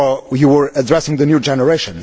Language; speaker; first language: English; non-native, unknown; Portuguese